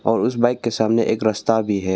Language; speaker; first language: Hindi; non-native, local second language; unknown